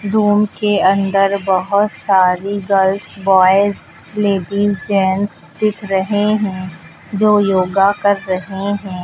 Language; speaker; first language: Hindi; native; Hindi